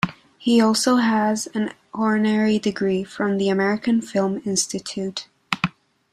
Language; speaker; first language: English; non-native, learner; Spanish